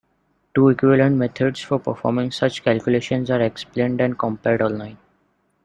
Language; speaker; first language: English; non-native, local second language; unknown